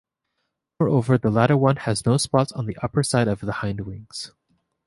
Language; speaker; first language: English; native; English